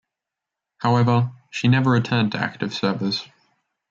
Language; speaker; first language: English; native; English